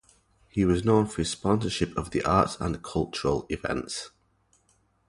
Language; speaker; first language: English; native; English